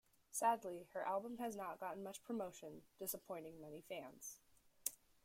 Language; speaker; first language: English; native; English